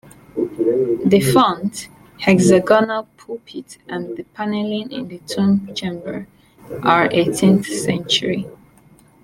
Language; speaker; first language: English; native; English